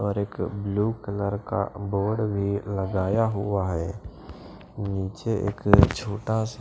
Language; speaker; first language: Hindi; non-native, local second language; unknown